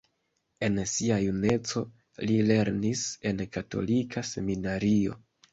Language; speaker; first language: Esperanto; non-native, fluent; Kinyarwanda